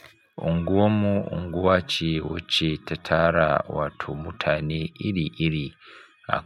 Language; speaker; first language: Hausa; native; Hausa